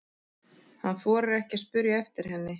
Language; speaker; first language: Icelandic; native; Icelandic